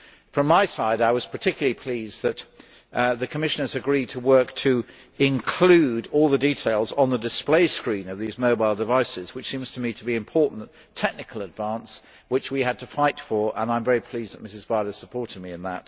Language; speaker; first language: English; native; English